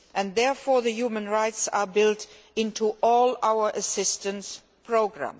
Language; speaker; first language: English; non-native, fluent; Luxembourgish